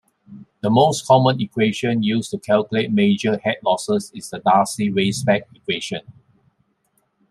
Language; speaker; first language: English; non-native, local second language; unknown